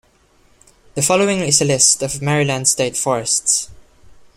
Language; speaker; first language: English; non-native, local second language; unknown